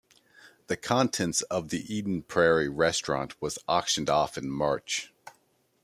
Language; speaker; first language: English; native; English